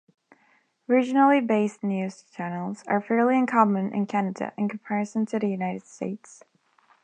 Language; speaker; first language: English; non-native, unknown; Spanish